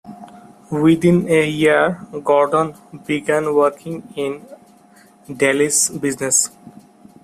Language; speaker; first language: English; non-native, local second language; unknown